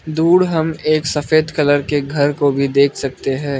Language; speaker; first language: Hindi; non-native, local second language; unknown